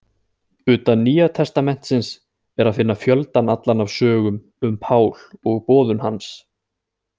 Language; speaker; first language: Icelandic; native; Icelandic